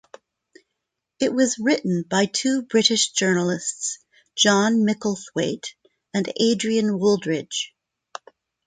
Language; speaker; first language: English; non-native, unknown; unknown